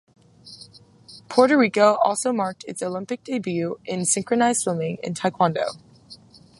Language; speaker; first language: English; native; English